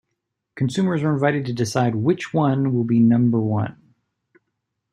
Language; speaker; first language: English; native; English